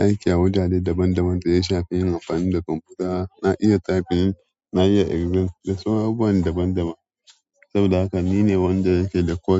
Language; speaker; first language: Hausa; non-native, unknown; Yoruba